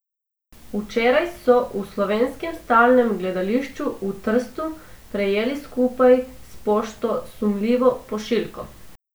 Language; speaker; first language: Slovenian; non-native, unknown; Macedonian